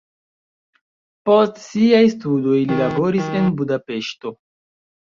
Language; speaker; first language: Esperanto; non-native, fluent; Chinese